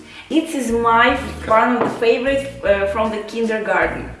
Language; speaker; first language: English; non-native, learner; Russian